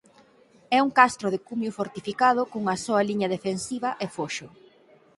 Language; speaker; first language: Galician; native; Galician